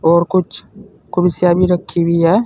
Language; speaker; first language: Hindi; native; Hindi